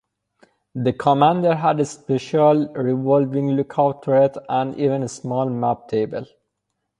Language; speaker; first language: English; non-native, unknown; Persian